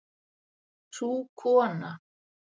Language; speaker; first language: Icelandic; native; Icelandic